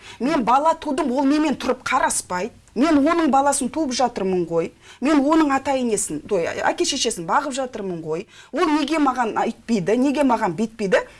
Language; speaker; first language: Kazakh; non-native, local second language; Russian